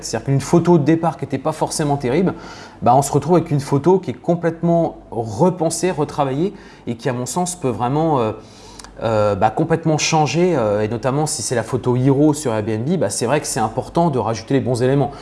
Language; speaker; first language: French; native; French